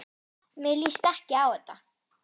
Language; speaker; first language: Icelandic; non-native, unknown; German